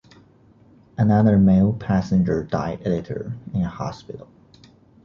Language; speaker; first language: English; non-native, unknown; Chinese